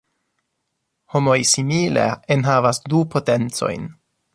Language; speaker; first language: Esperanto; non-native, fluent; English